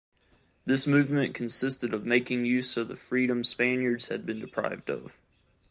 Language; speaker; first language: English; native; English